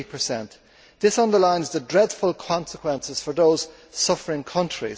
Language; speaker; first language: English; native; English